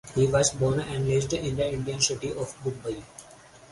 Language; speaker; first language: English; non-native, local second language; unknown